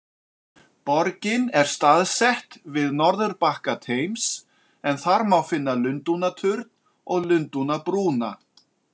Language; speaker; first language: Icelandic; native; Icelandic